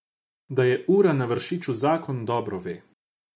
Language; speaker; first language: Slovenian; non-native, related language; Croatian